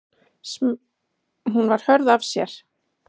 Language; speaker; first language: Icelandic; native; Icelandic